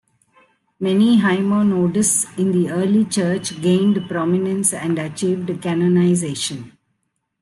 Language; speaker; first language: English; non-native, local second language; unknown